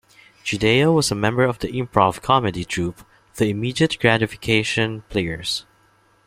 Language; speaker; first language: English; non-native, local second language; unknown